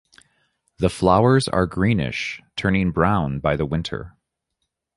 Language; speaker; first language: English; native; English